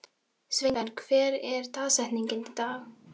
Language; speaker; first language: Icelandic; non-native, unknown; Filipino